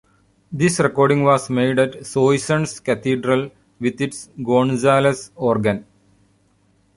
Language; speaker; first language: English; non-native, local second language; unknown